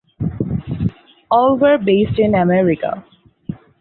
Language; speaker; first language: English; non-native, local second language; Bangla